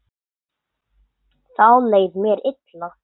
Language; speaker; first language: Icelandic; non-native, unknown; English